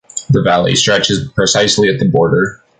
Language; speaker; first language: English; native; English